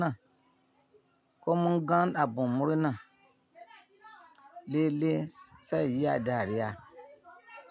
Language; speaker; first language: Hausa; non-native, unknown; Yoruba